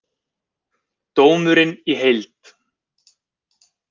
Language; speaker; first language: Icelandic; native; Icelandic